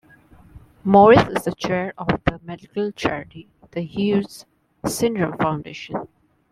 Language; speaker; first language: English; non-native, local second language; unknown